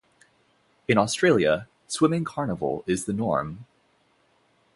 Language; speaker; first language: English; native; English